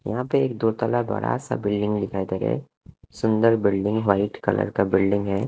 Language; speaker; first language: Hindi; non-native, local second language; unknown